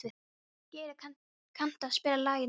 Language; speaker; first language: Icelandic; non-native, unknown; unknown